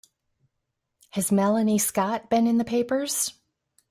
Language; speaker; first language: English; native; English